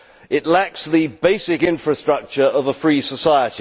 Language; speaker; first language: English; native; English